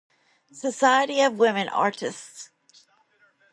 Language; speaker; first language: English; native; English